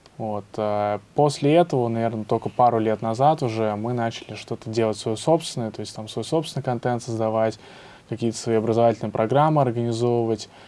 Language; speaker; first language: Russian; native; Russian